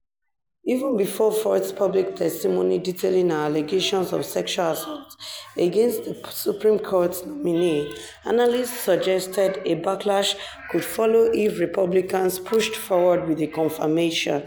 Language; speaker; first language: English; non-native, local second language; Yoruba